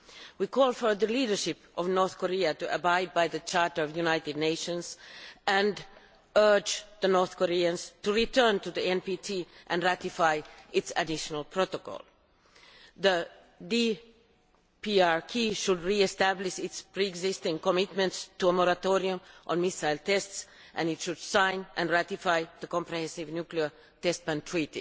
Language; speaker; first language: English; non-native, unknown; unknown